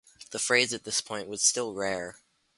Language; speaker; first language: English; native; English